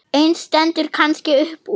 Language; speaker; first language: Icelandic; non-native, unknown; German